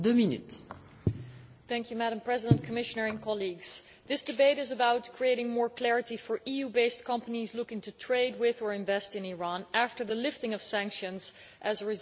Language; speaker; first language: English; non-native, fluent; Dutch